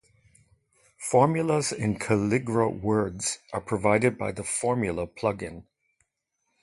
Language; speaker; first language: English; non-native, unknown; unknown